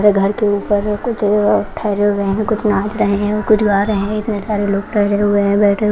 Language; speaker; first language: Hindi; non-native, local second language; Punjabi